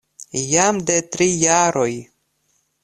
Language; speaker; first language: Esperanto; non-native, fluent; Russian